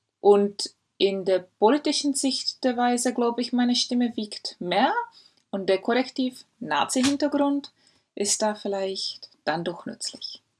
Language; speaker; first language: German; non-native, fluent; Czech